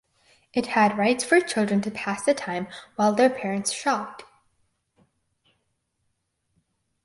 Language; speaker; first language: English; native; English